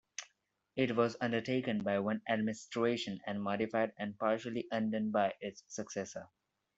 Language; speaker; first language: English; non-native, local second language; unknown